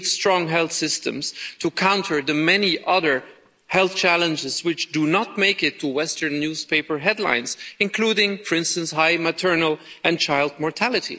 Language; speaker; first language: English; non-native, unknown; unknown